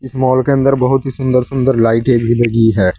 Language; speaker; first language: Hindi; native; Hindi